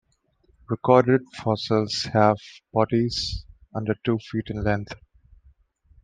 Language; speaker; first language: English; non-native, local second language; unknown